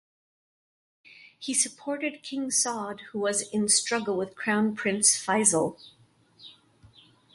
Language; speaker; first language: English; native; English